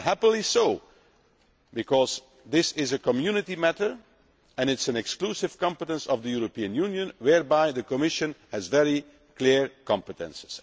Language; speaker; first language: English; non-native, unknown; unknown